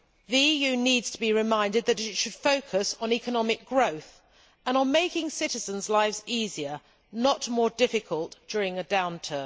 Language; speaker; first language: English; native; English